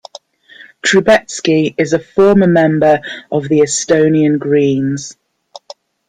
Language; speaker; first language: English; native; English